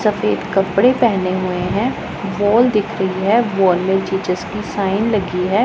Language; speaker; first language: Hindi; non-native, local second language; Punjabi